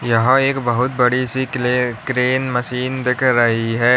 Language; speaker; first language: Hindi; native; Hindi